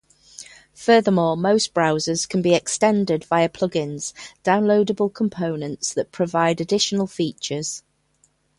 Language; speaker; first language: English; native; English